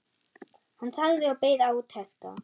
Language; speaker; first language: Icelandic; non-native, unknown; German